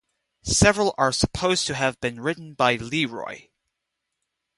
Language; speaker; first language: English; native; English